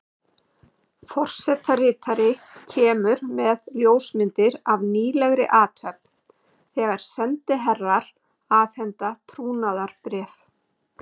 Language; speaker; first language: Icelandic; native; Icelandic